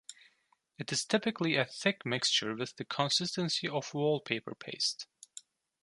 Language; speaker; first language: English; non-native, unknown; Turkish